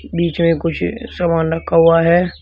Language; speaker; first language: Hindi; native; Hindi